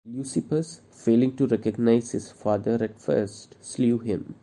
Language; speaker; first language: English; non-native, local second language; Malayalam